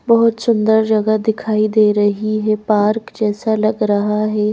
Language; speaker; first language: Hindi; native; Hindi